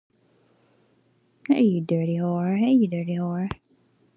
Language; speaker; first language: English; native; English